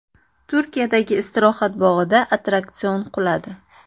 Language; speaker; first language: Uzbek; native; Uzbek